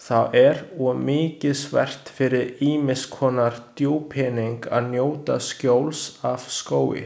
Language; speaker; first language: Icelandic; non-native, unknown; Chinese